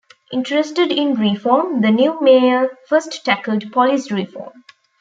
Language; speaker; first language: English; non-native, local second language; Tamil